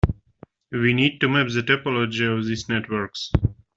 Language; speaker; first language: English; native; English